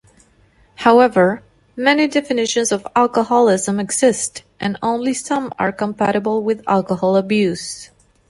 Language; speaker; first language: English; non-native, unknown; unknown